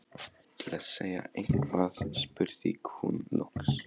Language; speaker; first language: Icelandic; non-native, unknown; Polish